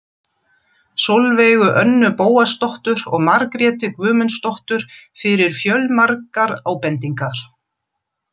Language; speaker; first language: Icelandic; non-native, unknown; German